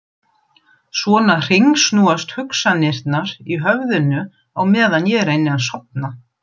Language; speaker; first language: Icelandic; non-native, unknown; German